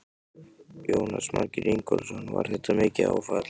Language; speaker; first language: Icelandic; native; Icelandic